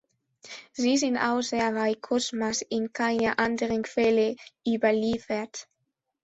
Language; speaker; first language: German; non-native, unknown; Spanish